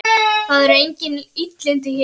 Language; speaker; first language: Icelandic; native; Icelandic